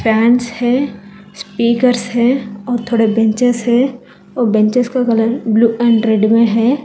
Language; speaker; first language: Hindi; non-native, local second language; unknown